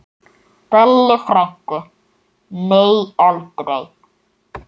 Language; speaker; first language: Icelandic; native; Icelandic